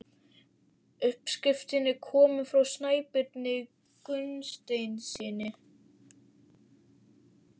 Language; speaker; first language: Icelandic; native; Icelandic